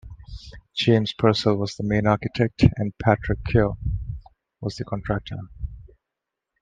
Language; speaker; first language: English; non-native, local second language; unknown